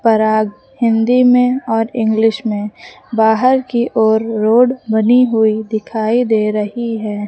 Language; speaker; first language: Hindi; native; Hindi